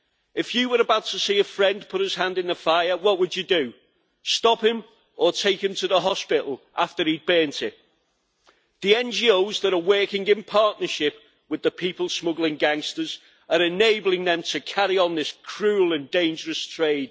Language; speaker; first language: English; native; English